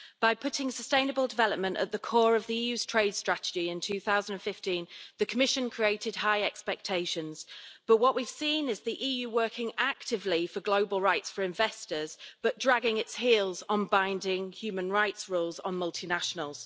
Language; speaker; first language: English; native; English